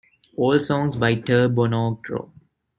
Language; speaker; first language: English; non-native, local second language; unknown